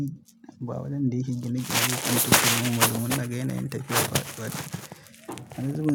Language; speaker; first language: Hausa; native; Hausa